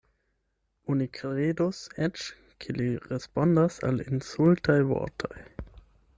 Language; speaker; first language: Esperanto; non-native, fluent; German